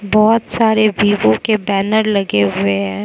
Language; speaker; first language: Hindi; non-native, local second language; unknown